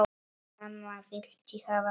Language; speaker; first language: Icelandic; non-native, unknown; Polish